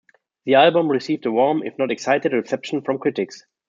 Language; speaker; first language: English; non-native, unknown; German